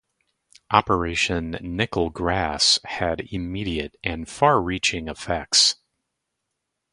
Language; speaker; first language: English; native; English